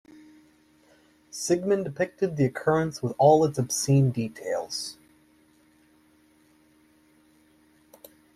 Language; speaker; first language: English; native; English